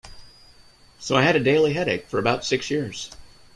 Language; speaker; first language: English; native; English